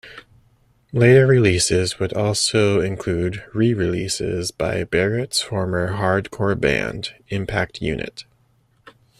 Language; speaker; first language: English; native; English